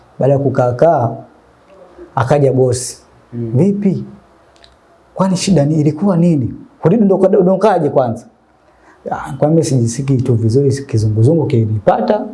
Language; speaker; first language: Swahili; native; Swahili